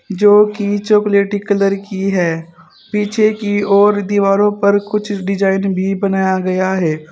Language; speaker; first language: Hindi; native; Hindi